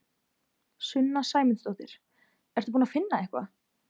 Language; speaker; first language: Icelandic; native; Icelandic